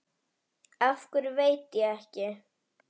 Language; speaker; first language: Icelandic; native; Icelandic